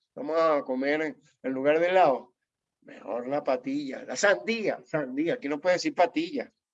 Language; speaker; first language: Spanish; native; Spanish